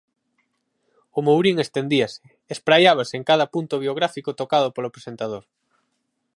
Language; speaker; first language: Galician; native; Galician